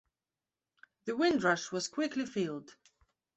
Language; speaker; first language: English; non-native, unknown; Belarusian